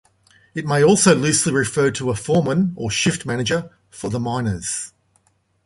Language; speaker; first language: English; native; English